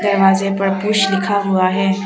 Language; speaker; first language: Hindi; non-native, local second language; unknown